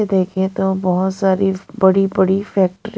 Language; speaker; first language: Hindi; non-native, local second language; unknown